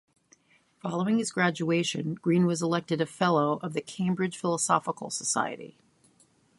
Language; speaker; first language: English; native; English